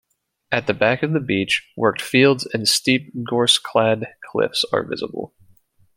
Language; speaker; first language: English; native; English